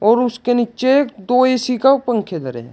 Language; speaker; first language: Hindi; native; Hindi